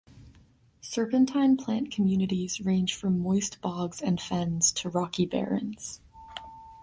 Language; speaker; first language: English; native; English